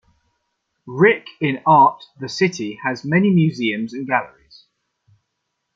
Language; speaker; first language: English; non-native, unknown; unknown